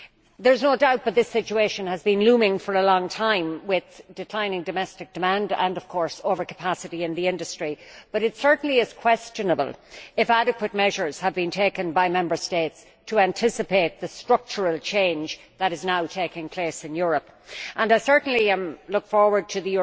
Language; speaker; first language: English; native; English